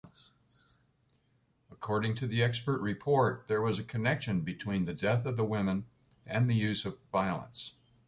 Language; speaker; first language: English; native; English